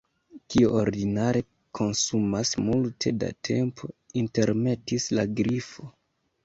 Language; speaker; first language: Esperanto; non-native, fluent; Kinyarwanda